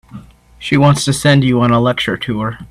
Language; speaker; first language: English; native; English